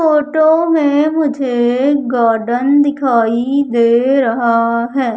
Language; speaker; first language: Hindi; native; Hindi